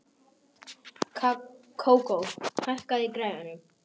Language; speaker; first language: Icelandic; non-native, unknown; Polish